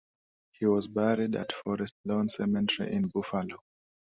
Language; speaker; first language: English; non-native, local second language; Swahili